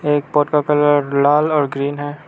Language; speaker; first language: Hindi; non-native, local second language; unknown